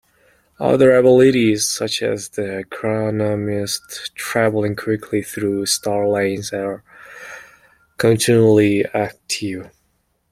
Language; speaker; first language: English; non-native, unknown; Mongolian